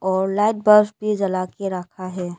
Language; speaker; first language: Hindi; non-native, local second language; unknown